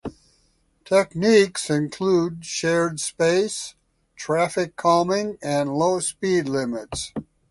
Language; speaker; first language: English; native; English